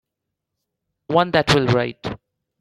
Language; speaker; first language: English; non-native, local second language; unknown